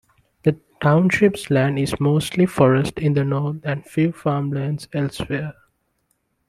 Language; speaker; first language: English; non-native, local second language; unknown